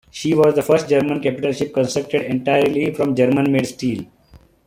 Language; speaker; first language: English; non-native, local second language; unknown